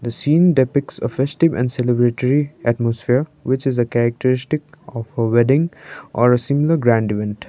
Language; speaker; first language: English; non-native, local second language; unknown